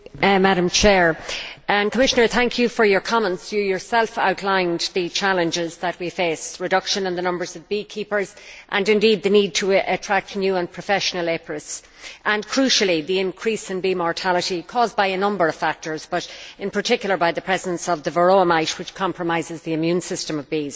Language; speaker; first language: English; native; English